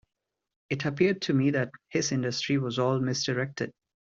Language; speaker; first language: English; non-native, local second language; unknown